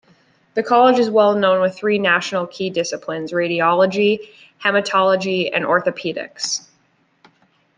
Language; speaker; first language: English; native; English